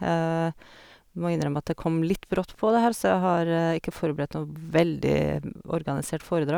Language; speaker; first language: Norwegian; native; Norwegian